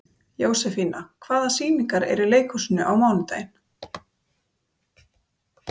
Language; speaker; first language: Icelandic; native; Icelandic